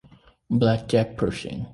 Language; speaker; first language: English; native; English